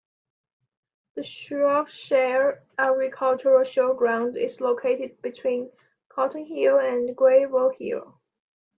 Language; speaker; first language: English; non-native, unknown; Chinese